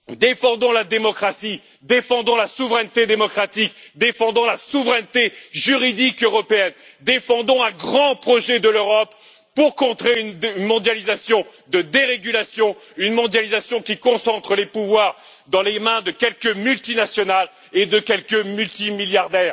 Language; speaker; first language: French; native; French